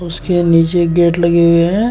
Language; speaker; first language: Hindi; native; Hindi